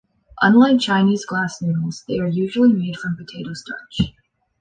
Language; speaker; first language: English; native; English